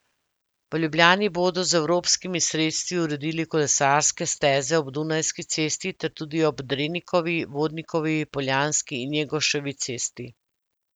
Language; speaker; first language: Slovenian; native; Slovenian